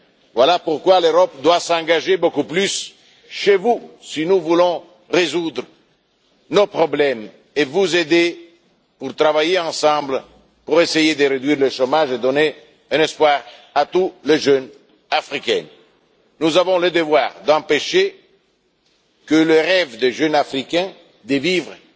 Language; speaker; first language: French; non-native, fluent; Italian